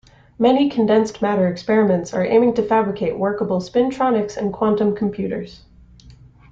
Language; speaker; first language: English; native; English